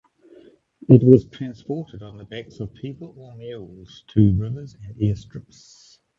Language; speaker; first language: English; native; English